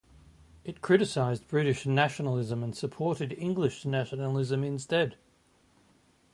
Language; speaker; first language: English; native; English